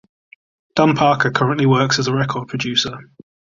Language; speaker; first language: English; native; English